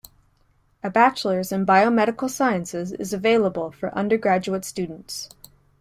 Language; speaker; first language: English; native; English